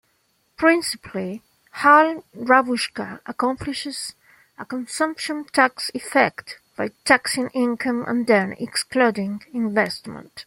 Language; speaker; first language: English; non-native, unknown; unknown